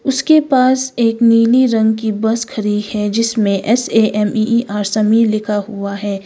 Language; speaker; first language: Hindi; non-native, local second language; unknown